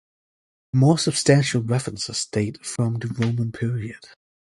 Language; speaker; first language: English; native; English